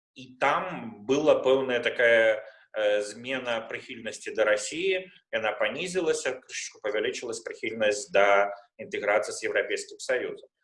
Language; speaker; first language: Belarusian; non-native, local second language; Russian